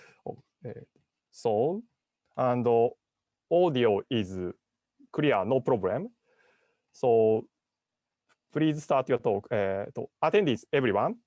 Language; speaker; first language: English; non-native, learner; Japanese